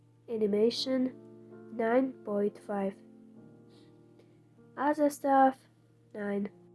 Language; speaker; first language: English; non-native, learner; Russian